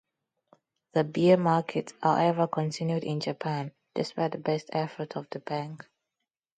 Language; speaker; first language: English; non-native, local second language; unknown